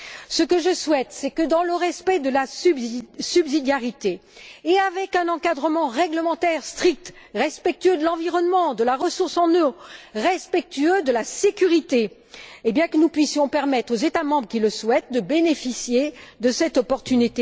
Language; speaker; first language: French; native; French